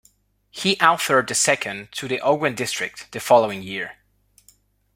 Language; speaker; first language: English; non-native, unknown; Spanish